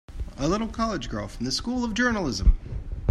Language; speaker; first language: English; native; English